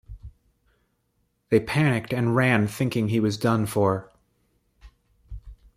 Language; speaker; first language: English; native; English